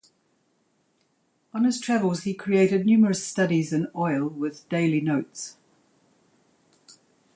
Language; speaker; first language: English; native; English